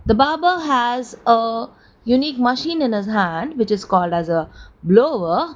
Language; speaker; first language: English; non-native, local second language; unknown